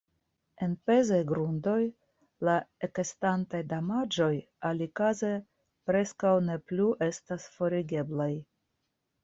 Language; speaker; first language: Esperanto; non-native, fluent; Russian